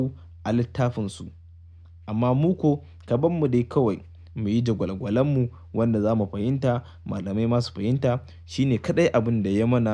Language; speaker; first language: Hausa; native; Hausa